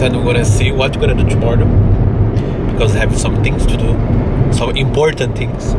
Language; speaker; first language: English; non-native, fluent; Portuguese